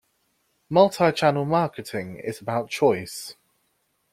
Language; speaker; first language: English; native; English